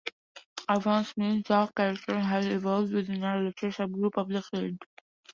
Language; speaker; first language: English; non-native, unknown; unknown